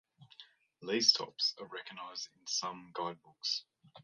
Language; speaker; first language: English; native; English